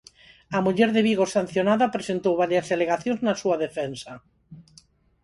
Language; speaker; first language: Galician; non-native, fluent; Spanish